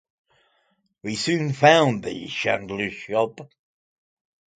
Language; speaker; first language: English; native; English